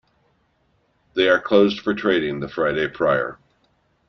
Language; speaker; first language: English; native; English